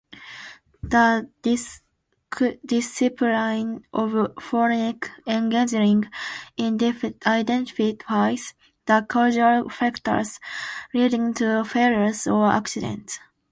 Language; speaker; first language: English; non-native, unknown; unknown